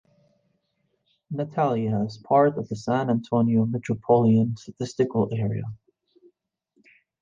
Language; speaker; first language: English; native; English